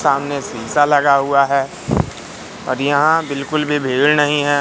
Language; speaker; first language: Hindi; native; Hindi